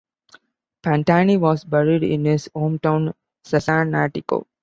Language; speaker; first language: English; non-native, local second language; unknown